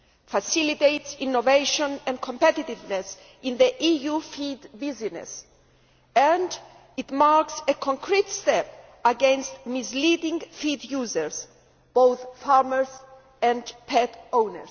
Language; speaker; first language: English; non-native, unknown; Greek